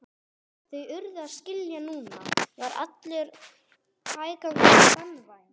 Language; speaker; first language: Icelandic; non-native, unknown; English